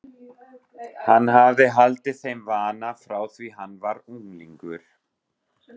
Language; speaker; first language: Icelandic; non-native, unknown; German